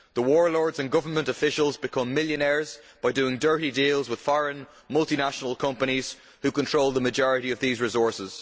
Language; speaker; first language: English; native; English